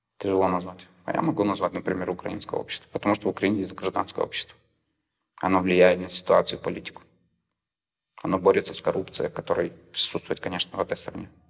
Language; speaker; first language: Russian; native; Russian